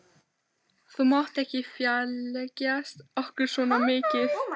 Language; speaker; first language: Icelandic; non-native, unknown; Albanian